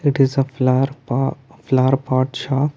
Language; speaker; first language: English; non-native, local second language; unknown